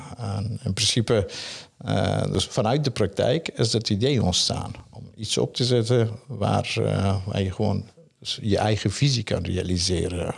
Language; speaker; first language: Dutch; non-native, fluent; Persian